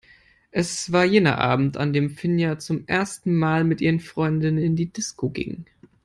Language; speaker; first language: English; non-native, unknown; German